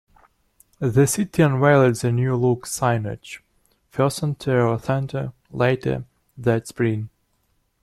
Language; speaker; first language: English; non-native, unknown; Russian